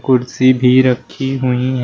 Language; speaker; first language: Hindi; native; Hindi